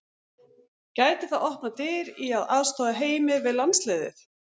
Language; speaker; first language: Icelandic; native; Icelandic